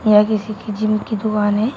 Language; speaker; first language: Hindi; native; Hindi